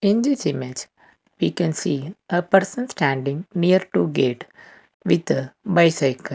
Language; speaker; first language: English; non-native, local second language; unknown